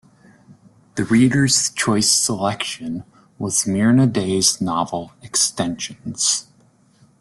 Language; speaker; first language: English; native; English